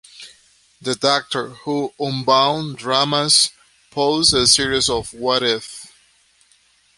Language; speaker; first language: English; native; English